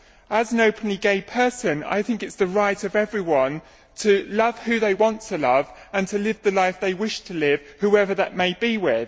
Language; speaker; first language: English; native; English